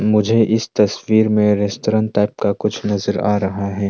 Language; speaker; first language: Hindi; non-native, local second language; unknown